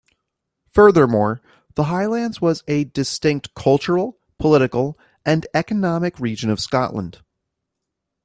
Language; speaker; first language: English; native; English